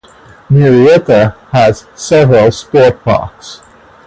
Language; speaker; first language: English; native; English